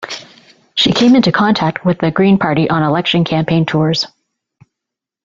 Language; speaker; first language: English; native; English